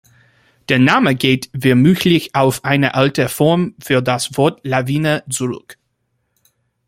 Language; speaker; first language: German; non-native, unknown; English